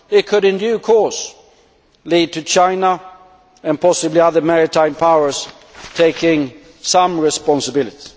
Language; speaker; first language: English; non-native, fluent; Swedish